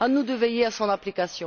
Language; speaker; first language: French; non-native, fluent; Bulgarian